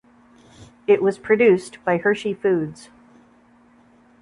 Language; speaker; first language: English; native; English